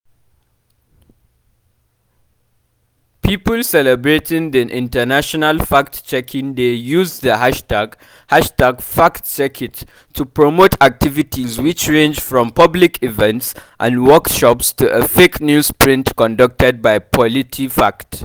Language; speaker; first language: English; non-native, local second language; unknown